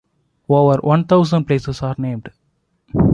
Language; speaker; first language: English; non-native, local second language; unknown